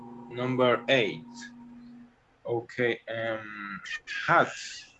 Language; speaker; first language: English; non-native, learner; Spanish